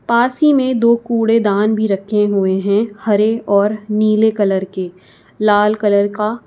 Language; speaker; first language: Hindi; native; Hindi